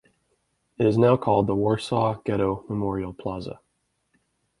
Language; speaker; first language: English; native; English